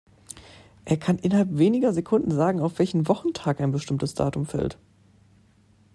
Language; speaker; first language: German; native; German